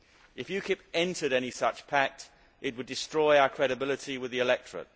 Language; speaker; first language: English; native; English